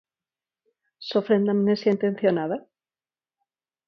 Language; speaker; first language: Galician; non-native, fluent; Spanish